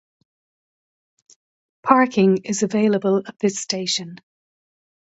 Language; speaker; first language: English; native; English